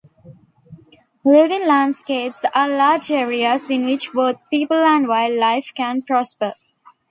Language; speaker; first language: English; non-native, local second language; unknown